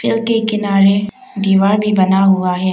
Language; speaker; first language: Hindi; non-native, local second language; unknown